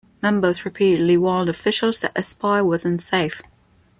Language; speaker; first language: English; non-native, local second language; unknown